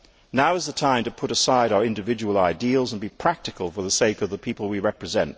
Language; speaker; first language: English; native; English